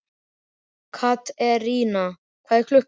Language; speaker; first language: Icelandic; native; Icelandic